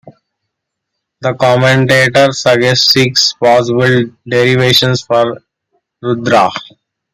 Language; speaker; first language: English; non-native, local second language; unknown